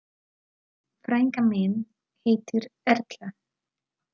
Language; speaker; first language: Icelandic; non-native, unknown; Polish